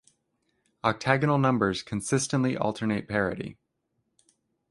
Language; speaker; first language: English; native; English